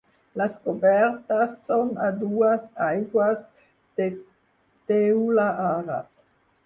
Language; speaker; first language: Catalan; non-native, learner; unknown